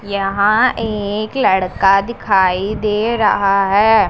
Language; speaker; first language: Hindi; non-native, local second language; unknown